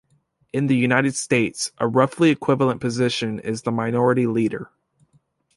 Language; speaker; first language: English; native; English